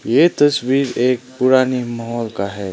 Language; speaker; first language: Hindi; non-native, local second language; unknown